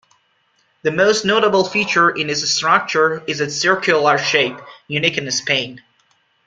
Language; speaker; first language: English; non-native, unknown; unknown